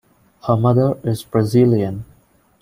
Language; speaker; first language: English; non-native, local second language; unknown